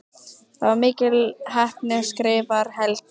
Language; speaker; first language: Icelandic; native; Icelandic